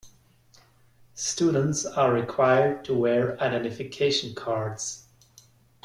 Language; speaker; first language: English; non-native, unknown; German